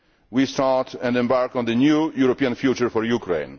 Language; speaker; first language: English; non-native, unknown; Polish